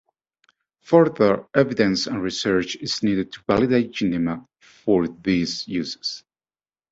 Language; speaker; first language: English; native; English